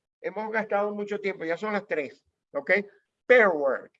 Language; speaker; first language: Spanish; native; Spanish